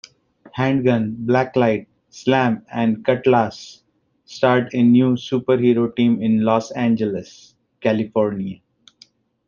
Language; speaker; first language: English; non-native, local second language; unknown